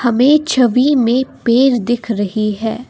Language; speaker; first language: Hindi; non-native, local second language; Assamese